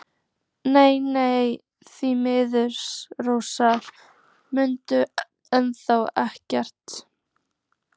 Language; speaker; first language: Icelandic; native; Icelandic